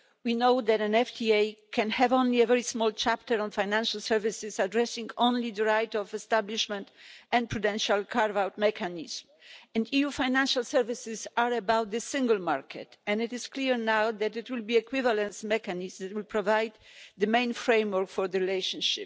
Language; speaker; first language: English; non-native, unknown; Polish